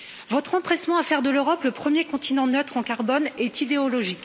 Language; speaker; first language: French; native; French